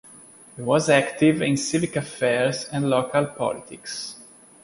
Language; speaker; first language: English; non-native, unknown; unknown